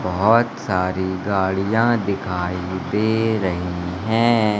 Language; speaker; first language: Hindi; native; Hindi